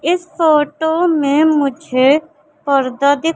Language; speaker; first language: Hindi; native; Hindi